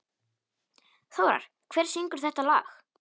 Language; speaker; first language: Icelandic; non-native, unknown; Polish